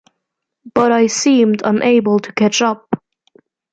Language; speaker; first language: English; non-native, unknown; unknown